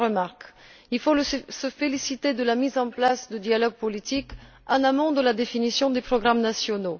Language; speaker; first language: French; non-native, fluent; Bulgarian